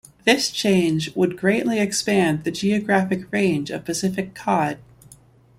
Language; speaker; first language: English; native; English